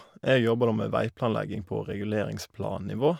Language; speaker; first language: Norwegian; native; Norwegian